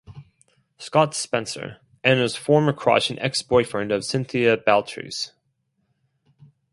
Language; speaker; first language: English; non-native, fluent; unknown